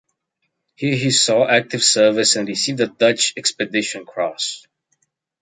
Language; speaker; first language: English; native; English